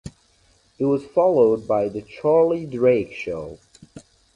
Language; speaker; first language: English; non-native, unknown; Persian